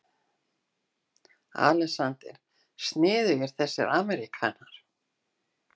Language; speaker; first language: Icelandic; native; Icelandic